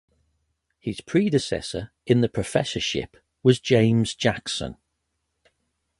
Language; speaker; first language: English; native; English